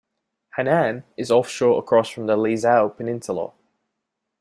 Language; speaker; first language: English; native; English